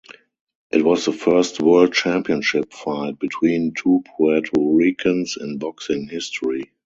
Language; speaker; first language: English; non-native, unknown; German